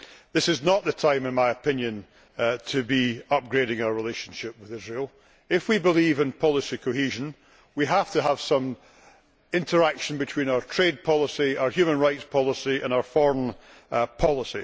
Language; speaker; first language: English; native; English